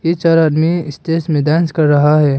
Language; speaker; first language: Hindi; non-native, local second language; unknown